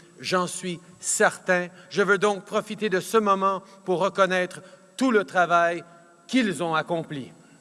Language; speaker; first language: French; early bilingual, heritage; French